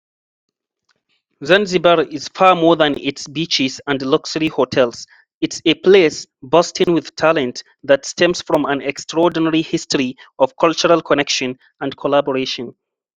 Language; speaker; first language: English; non-native, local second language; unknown